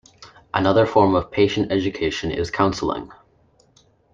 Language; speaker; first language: English; native; English